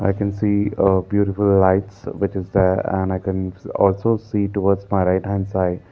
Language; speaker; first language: English; non-native, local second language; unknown